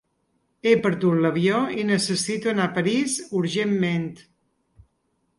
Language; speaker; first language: Catalan; native; Catalan